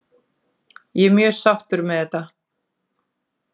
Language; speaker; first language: Icelandic; native; Icelandic